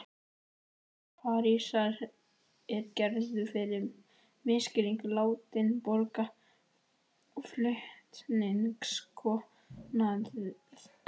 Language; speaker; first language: Icelandic; native; Icelandic